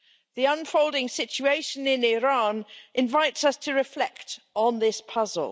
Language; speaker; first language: English; native; English